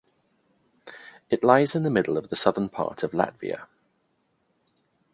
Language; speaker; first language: English; native; English